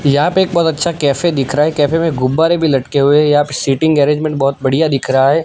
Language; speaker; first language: Hindi; non-native, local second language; Gujarati